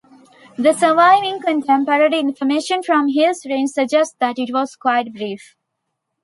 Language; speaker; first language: English; non-native, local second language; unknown